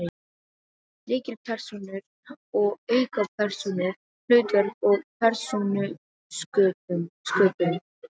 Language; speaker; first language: Icelandic; non-native, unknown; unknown